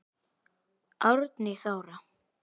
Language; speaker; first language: Icelandic; native; Icelandic